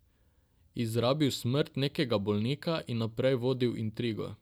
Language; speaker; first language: Slovenian; non-native, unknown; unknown